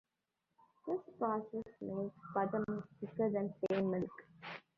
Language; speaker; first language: English; non-native, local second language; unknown